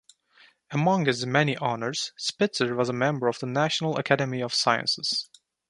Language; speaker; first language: English; non-native, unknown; Turkish